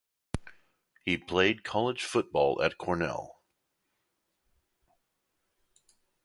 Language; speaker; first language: English; native; English